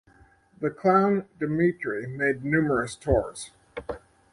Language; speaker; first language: English; native; English